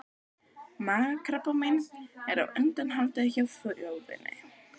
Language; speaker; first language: Icelandic; native; Icelandic